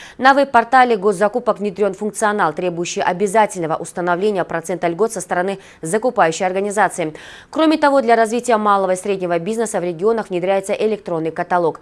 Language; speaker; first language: Russian; non-native, local second language; Kyrgyz